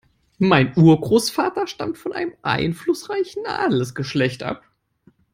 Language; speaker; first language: English; non-native, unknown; German